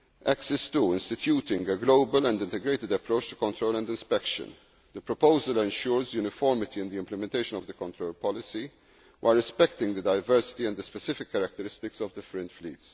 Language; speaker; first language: English; non-native, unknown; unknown